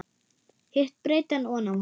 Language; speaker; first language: Icelandic; non-native, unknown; German